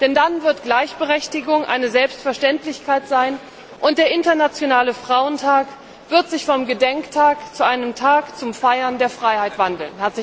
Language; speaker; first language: German; native; German